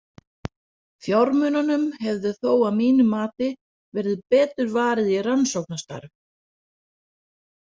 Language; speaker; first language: Icelandic; non-native, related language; Danish